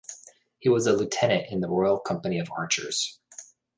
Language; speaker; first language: English; native; English